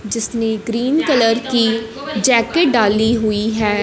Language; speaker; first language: Hindi; non-native, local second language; Punjabi